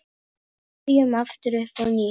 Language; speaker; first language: Icelandic; non-native, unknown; Polish